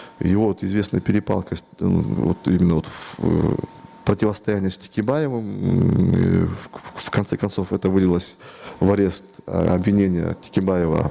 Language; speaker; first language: Russian; non-native, local second language; Kyrgyz